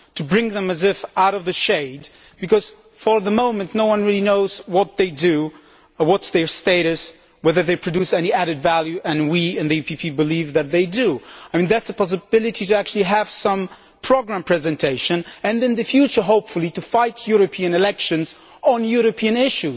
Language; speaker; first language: English; non-native, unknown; Polish